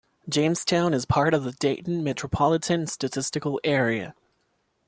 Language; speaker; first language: English; non-native, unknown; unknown